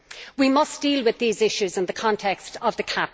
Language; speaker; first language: English; native; English